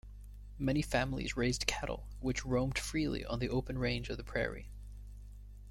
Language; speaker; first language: English; native; English